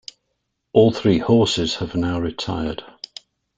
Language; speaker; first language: English; native; English